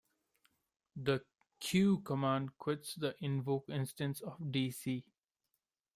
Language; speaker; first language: English; non-native, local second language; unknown